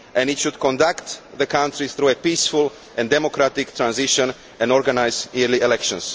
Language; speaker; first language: English; non-native, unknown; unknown